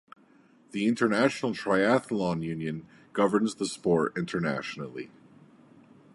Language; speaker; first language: English; native; English